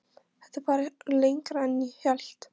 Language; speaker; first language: Icelandic; non-native, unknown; Polish